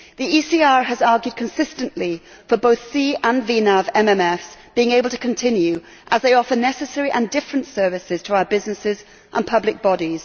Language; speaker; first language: English; native; English